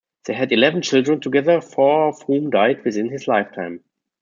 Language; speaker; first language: English; non-native, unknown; German